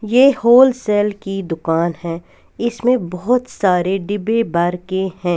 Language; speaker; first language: Hindi; non-native, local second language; Punjabi